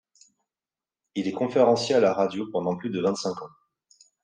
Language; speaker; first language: French; native; French